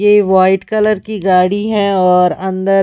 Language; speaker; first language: Hindi; non-native, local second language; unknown